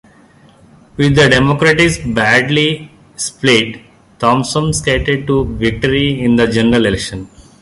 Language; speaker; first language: English; non-native, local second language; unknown